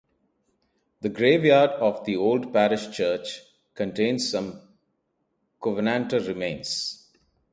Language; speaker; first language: English; non-native, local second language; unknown